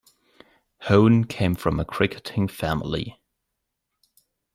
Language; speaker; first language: English; non-native, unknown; German